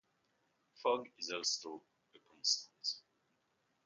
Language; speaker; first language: English; non-native, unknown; French